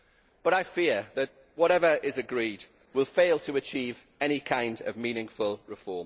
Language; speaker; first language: English; native; English